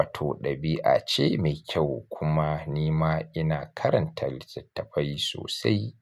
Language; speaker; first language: Hausa; native; Hausa